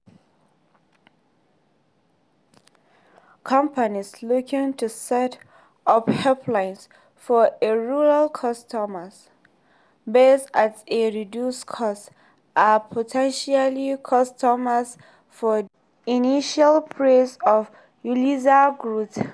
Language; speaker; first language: English; non-native, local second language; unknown